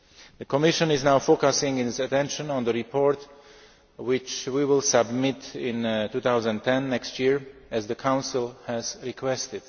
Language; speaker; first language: English; non-native, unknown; Slovak